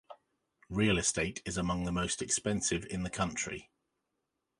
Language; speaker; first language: English; native; English